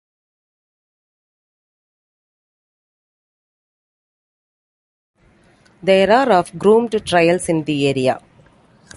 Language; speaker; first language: English; non-native, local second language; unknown